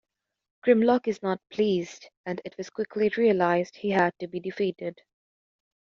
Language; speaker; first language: English; native; English